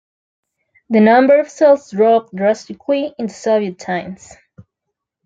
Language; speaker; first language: English; non-native, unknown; Spanish